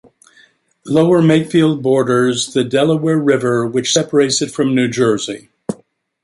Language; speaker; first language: English; native; English